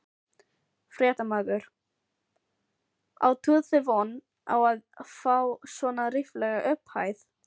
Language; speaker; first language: Icelandic; non-native, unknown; Filipino